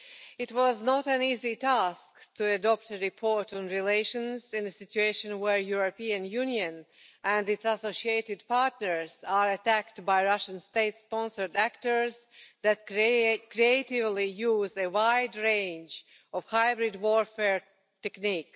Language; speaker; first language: English; non-native, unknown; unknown